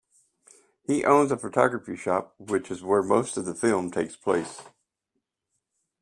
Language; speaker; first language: English; native; English